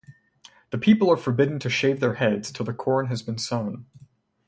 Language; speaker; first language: English; native; English